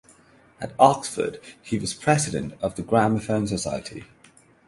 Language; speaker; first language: English; non-native, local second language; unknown